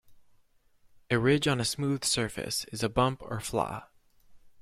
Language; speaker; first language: English; native; English